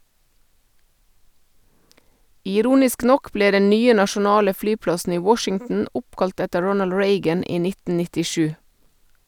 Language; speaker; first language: Norwegian; native; Norwegian